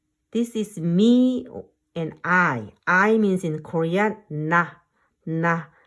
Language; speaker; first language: English; non-native, fluent; Korean